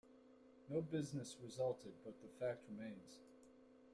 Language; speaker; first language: English; native; English